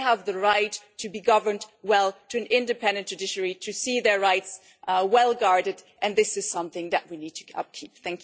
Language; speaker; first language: English; non-native, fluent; German